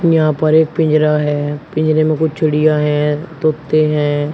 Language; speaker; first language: Hindi; native; Hindi